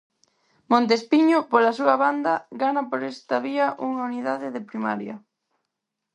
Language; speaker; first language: Galician; non-native, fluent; Spanish